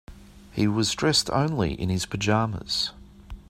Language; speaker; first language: English; native; English